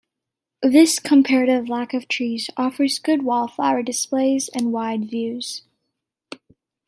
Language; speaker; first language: English; native; English